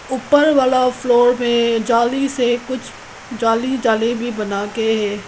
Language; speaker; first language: Hindi; early bilingual, other home language; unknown